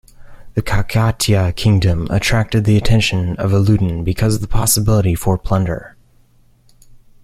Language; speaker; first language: English; native; English